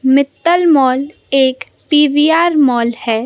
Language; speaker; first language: Hindi; native; Hindi